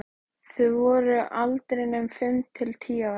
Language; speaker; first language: Icelandic; native; Icelandic